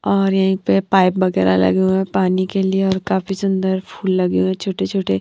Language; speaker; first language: Hindi; non-native, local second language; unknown